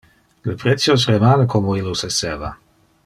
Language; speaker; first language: Interlingua; non-native, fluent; Dutch